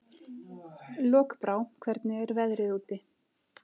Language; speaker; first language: Icelandic; native; Icelandic